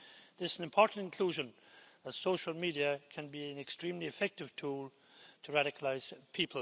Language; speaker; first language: English; native; English